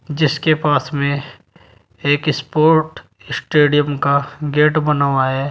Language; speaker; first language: Hindi; native; Hindi